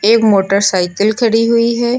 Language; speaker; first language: Hindi; native; Hindi